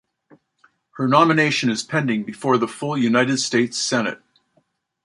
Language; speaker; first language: English; native; English